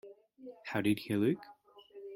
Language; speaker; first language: English; native; English